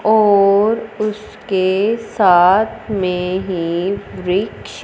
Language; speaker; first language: Hindi; non-native, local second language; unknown